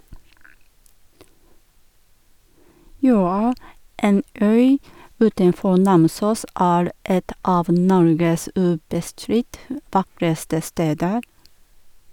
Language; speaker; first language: Norwegian; non-native, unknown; Japanese